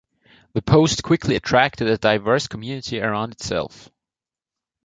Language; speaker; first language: English; non-native, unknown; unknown